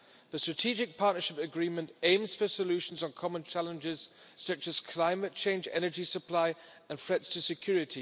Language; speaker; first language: English; non-native, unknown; German